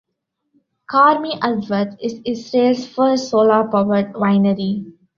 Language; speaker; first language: English; non-native, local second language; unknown